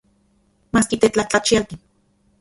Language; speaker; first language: Central Puebla Nahuatl; non-native, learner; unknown